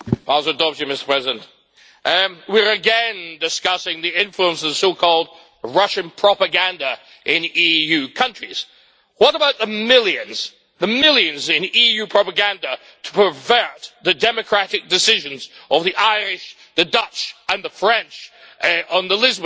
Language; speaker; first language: English; native; English